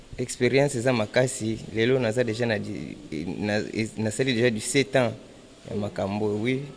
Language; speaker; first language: Lingala; non-native, local second language; Kongo